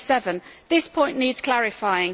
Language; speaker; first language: English; native; English